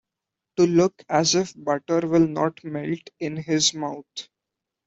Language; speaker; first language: English; non-native, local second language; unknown